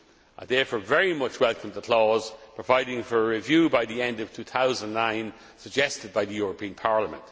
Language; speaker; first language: English; non-native, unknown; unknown